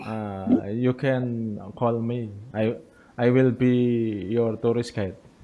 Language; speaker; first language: English; non-native, learner; Indonesian